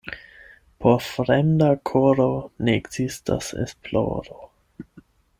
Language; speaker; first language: Esperanto; non-native, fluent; German